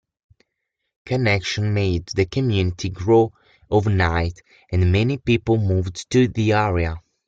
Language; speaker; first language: English; non-native, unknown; Italian